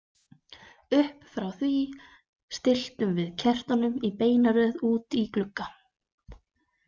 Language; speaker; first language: Icelandic; native; Icelandic